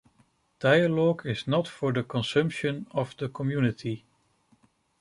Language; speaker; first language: English; non-native, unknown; Dutch